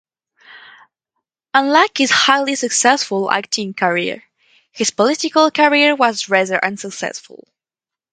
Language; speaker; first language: English; non-native, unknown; French